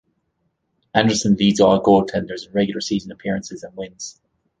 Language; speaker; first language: English; native; English